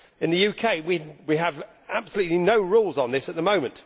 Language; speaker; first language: English; native; English